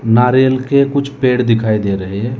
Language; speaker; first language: Hindi; non-native, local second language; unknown